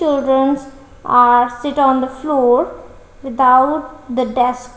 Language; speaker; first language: English; non-native, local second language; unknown